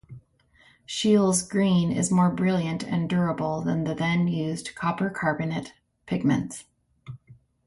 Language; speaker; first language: English; native; English